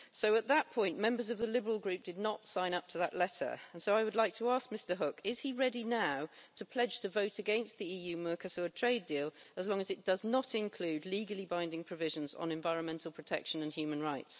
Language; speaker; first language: English; native; English